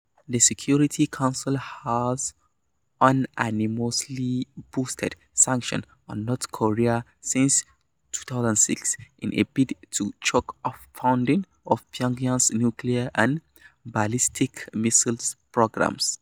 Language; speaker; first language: English; non-native, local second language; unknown